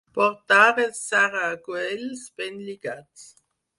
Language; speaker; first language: Catalan; non-native, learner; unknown